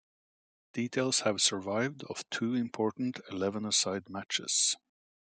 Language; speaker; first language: English; native; English